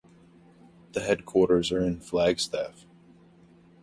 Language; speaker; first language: English; native; English